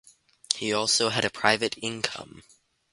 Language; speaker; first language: English; native; English